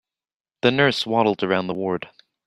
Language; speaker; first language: English; native; English